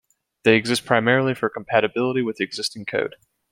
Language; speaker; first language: English; native; English